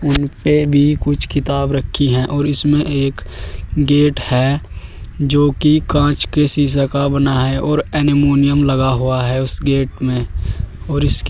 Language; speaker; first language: Hindi; native; Hindi